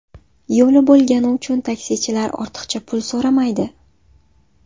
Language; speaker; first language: Uzbek; native; Uzbek